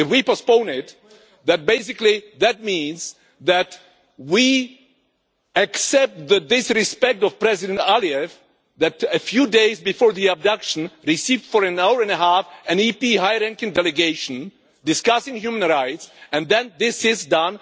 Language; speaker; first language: English; non-native, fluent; Czech